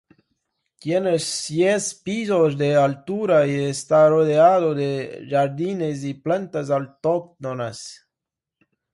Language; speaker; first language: Spanish; non-native, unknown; Portuguese